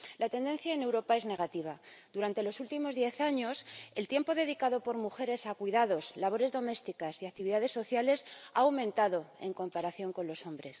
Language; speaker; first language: Spanish; native; Spanish